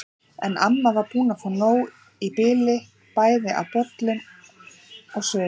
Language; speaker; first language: Icelandic; native; Icelandic